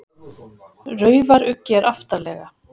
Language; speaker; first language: Icelandic; native; Icelandic